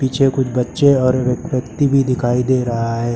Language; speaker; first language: Hindi; native; Hindi